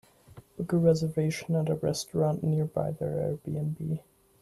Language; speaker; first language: English; native; English